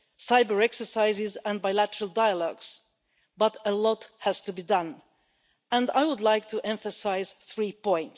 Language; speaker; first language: English; non-native, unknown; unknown